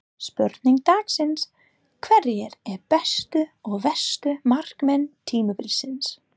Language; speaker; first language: Icelandic; non-native, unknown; English